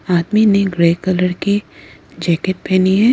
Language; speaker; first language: Hindi; non-native, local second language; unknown